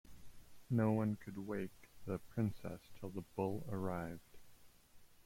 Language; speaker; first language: English; native; English